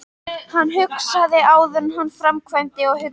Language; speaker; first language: Icelandic; native; Icelandic